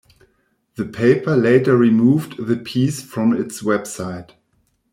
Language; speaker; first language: English; non-native, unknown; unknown